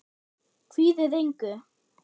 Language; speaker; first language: Icelandic; non-native, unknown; German